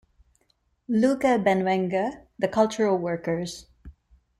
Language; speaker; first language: English; non-native, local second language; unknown